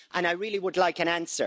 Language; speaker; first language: English; native; English